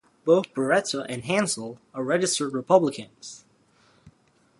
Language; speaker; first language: English; native; English